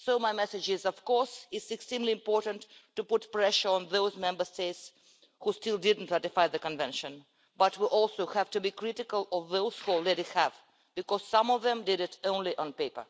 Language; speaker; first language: English; non-native, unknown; Russian